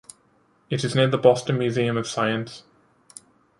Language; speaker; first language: English; native; English